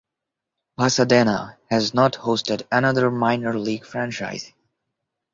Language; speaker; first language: English; non-native, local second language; Bangla